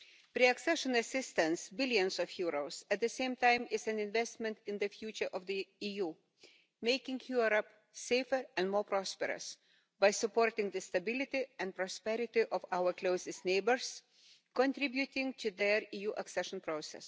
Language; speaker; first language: English; non-native, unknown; Lithuanian